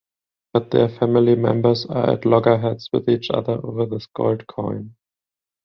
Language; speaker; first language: English; non-native, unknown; German